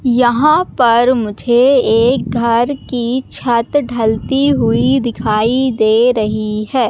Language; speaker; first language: Hindi; native; Hindi